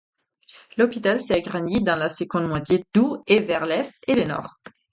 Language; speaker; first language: French; non-native, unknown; Italian